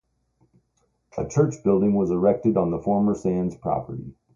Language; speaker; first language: English; native; English